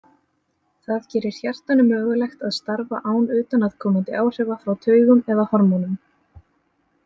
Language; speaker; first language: Icelandic; native; Icelandic